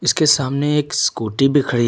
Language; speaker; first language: Hindi; native; Hindi